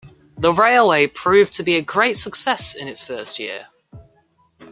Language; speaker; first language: English; native; English